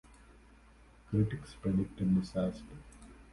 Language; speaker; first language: English; non-native, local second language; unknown